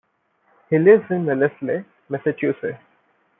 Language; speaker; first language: English; non-native, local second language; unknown